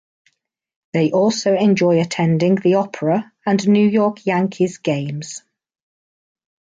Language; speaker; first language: English; native; English